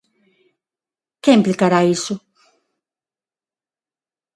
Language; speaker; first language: Galician; non-native, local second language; Spanish